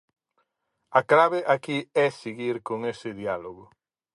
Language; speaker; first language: Galician; native; Galician